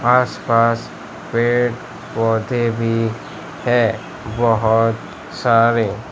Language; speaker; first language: Hindi; non-native, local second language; Gujarati